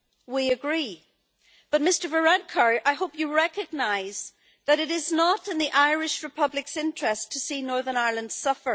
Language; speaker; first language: English; native; English